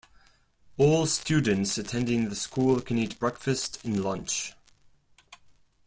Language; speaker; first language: English; non-native, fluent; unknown